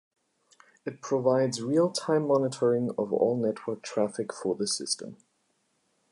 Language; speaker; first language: English; non-native, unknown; German